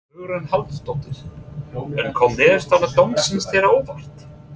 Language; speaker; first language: Icelandic; non-native, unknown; English